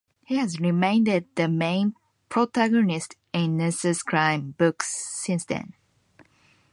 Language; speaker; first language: English; non-native, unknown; Japanese